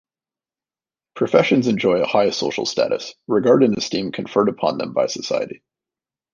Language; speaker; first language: English; native; English